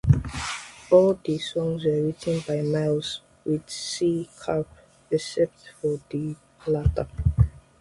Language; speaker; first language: English; non-native, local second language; Yoruba